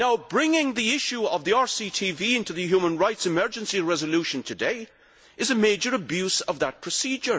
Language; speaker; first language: English; native; English